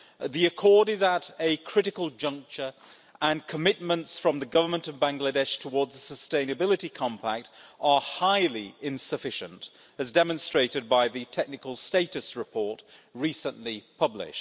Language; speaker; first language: English; native; English